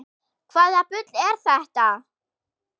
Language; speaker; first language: Icelandic; non-native, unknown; German